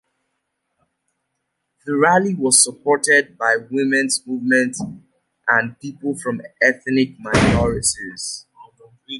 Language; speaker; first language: English; native; English